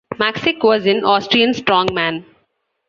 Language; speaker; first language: English; non-native, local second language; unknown